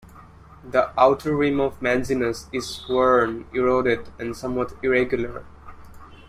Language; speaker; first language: English; non-native, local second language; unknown